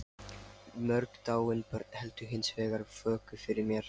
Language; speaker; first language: Icelandic; non-native, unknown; Lithuanian